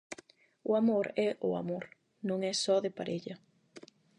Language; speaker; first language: Galician; non-native, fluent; Spanish